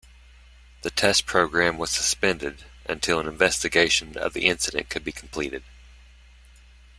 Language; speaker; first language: English; native; English